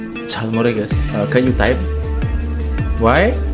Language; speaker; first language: English; non-native, learner; Indonesian